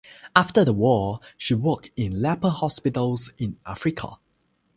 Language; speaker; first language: English; non-native, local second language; Chinese